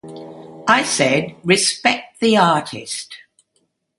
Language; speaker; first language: English; native; English